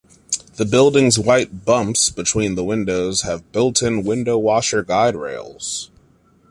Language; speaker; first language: English; native; English